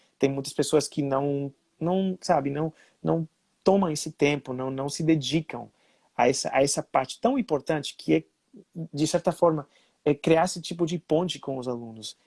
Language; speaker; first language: Portuguese; non-native, fluent; Spanish